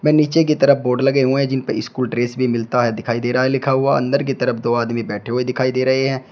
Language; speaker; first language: Hindi; native; Hindi